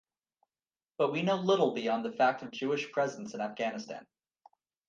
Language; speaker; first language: English; native; English